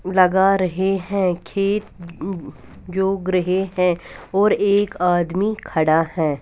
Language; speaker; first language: Hindi; non-native, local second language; Punjabi